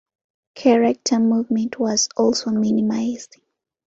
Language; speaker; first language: English; non-native, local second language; Ganda